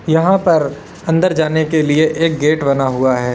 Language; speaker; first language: Hindi; native; Hindi